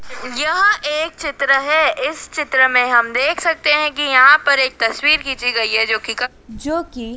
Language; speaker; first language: Hindi; native; Hindi